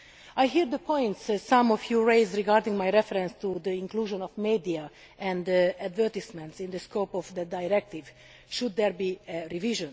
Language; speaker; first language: English; non-native, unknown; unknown